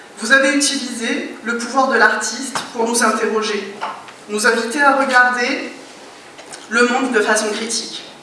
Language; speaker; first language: French; native; French